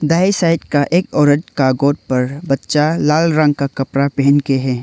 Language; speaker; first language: Hindi; non-native, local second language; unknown